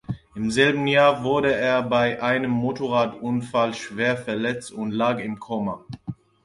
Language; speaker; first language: German; non-native, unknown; French